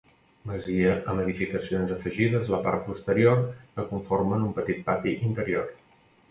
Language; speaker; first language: Catalan; native; Catalan